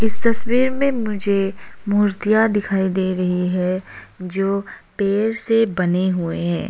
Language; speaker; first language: Hindi; non-native, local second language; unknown